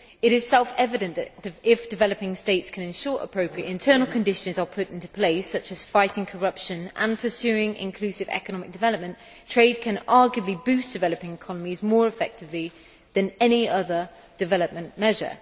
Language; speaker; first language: English; native; English